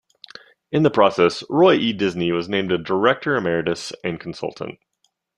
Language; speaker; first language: English; native; English